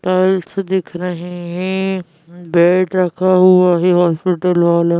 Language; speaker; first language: Hindi; native; Hindi